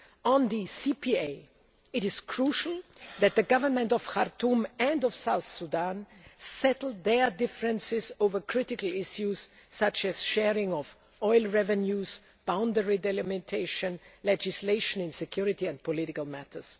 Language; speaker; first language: English; non-native, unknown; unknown